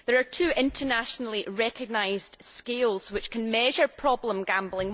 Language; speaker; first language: English; native; English